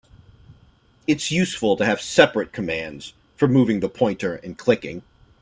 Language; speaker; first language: English; native; English